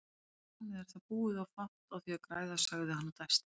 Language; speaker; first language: Icelandic; native; Icelandic